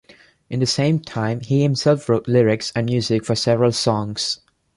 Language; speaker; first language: English; non-native, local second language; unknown